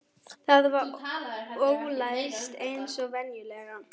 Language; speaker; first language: Icelandic; non-native, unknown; German